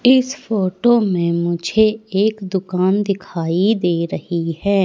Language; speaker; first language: Hindi; native; Hindi